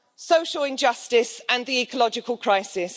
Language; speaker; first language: English; native; English